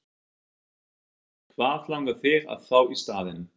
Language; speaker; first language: Icelandic; non-native, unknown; German